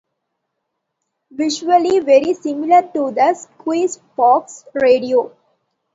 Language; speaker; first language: English; non-native, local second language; Tamil